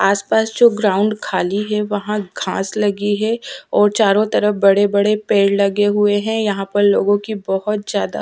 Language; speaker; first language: Hindi; non-native, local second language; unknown